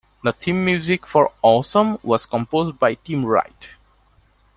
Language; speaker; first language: English; non-native, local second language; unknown